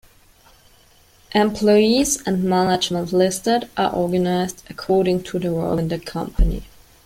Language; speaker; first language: English; non-native, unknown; German